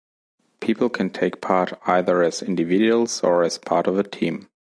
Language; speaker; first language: English; non-native, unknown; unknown